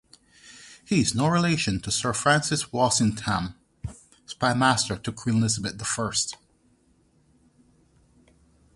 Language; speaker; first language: English; native; English